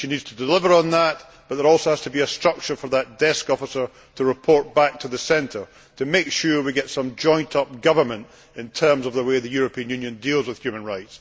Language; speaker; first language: English; native; English